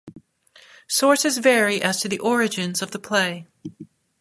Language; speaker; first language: English; native; English